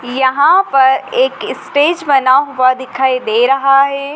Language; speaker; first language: Hindi; native; Hindi